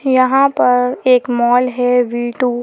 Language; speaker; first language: Hindi; native; Hindi